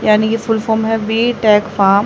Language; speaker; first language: Hindi; native; Hindi